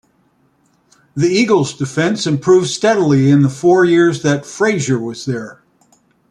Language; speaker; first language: English; native; English